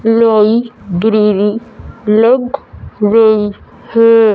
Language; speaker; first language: Hindi; non-native, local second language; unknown